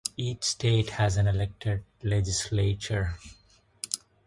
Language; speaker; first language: English; non-native, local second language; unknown